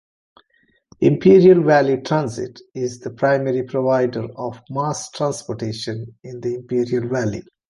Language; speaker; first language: English; non-native, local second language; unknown